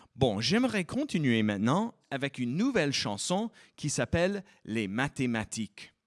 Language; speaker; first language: French; non-native, fluent; English